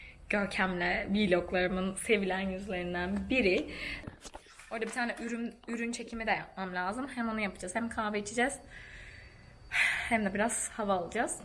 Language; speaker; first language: Turkish; native; Turkish